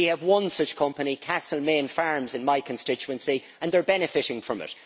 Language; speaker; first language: English; native; English